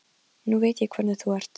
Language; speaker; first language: Icelandic; non-native, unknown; Polish